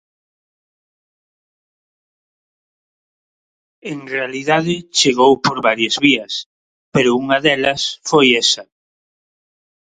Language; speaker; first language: Galician; non-native, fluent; Spanish